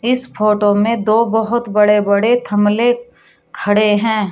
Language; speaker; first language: Hindi; native; Hindi